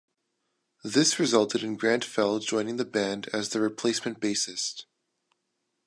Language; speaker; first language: English; non-native, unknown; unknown